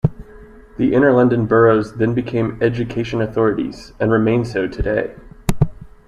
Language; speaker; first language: English; native; English